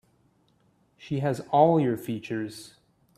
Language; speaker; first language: English; native; English